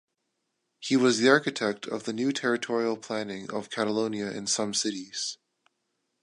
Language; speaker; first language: English; non-native, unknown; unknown